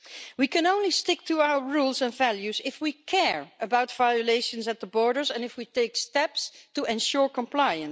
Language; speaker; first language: English; non-native, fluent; Dutch